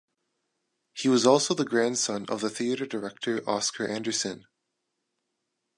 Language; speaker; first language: English; non-native, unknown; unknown